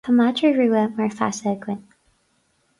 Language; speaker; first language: Irish; non-native, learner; English